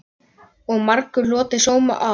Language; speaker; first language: Icelandic; native; Icelandic